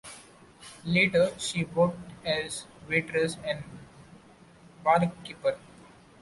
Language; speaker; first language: English; non-native, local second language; Marathi